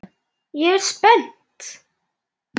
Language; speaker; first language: Icelandic; native; Icelandic